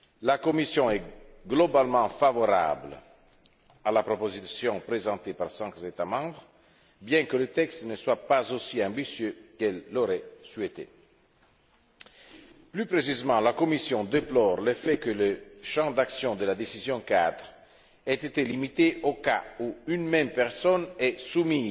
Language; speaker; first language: French; non-native, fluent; Italian